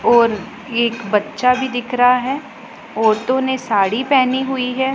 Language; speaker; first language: Hindi; non-native, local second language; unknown